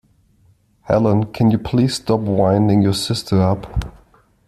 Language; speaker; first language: English; non-native, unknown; German